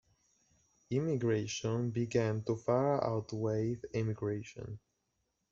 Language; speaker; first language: English; non-native, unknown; Italian